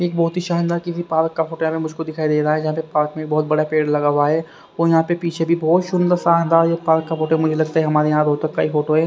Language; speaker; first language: Hindi; native; Hindi